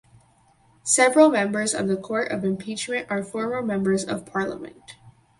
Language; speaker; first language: English; native; English